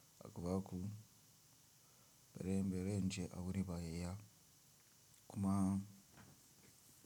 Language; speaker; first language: Hausa; non-native, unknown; Tiv